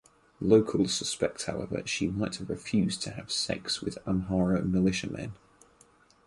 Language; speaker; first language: English; native; English